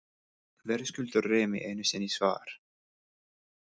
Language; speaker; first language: Icelandic; non-native, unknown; English